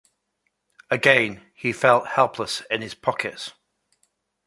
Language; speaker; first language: English; native; English